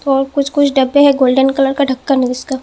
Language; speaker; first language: Hindi; non-native, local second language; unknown